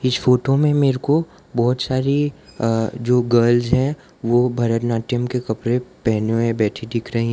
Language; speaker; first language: Hindi; non-native, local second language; Gujarati